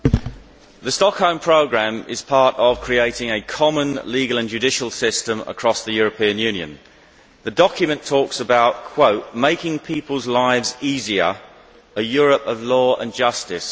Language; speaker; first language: English; native; English